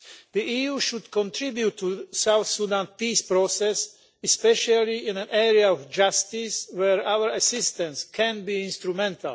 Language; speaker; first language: English; non-native, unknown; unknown